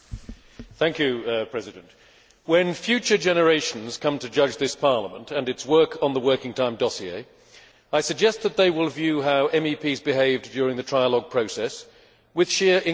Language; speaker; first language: English; native; English